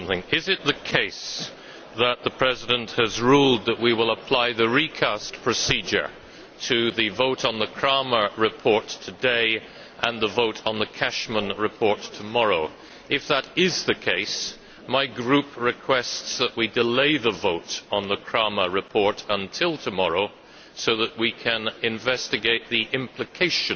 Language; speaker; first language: English; native; English